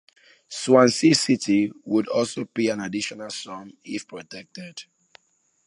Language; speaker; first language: English; non-native, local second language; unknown